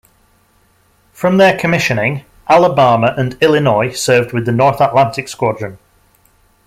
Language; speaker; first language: English; native; English